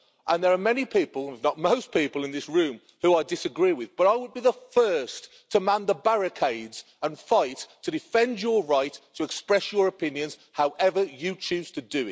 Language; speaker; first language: English; native; English